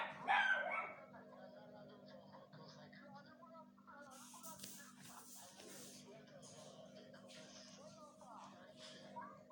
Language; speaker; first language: Hausa; native; Hausa